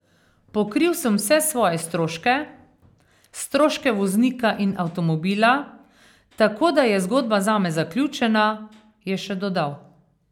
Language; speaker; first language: Slovenian; native; Slovenian